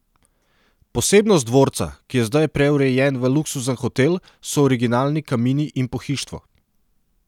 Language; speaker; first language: Slovenian; non-native, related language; Serbian